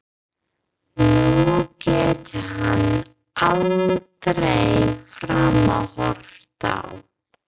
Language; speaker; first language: Icelandic; non-native, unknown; English